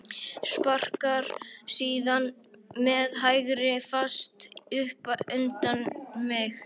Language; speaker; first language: Icelandic; native; Icelandic